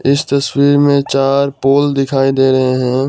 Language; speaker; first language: Hindi; non-native, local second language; Assamese